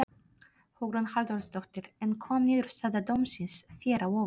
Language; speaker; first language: Icelandic; non-native, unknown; Polish